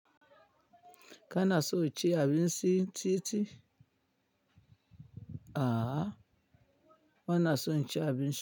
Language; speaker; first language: Hausa; non-native, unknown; Yoruba